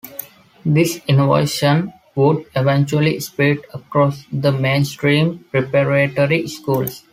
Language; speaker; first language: English; non-native, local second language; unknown